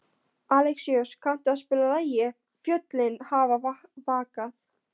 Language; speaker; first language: Icelandic; non-native, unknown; Polish